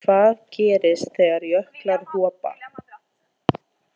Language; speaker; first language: Icelandic; native; Icelandic